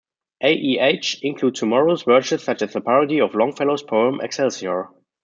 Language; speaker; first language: English; non-native, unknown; German